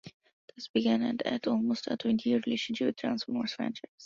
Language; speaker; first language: English; non-native, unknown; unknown